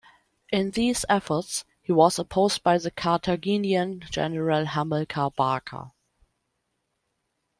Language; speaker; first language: English; non-native, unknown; German